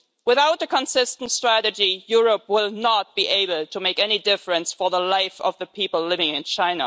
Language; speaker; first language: English; non-native, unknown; German